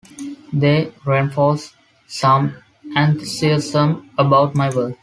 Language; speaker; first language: English; non-native, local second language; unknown